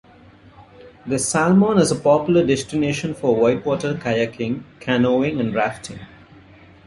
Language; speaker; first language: English; non-native, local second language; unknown